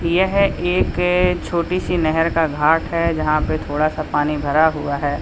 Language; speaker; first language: Hindi; native; Hindi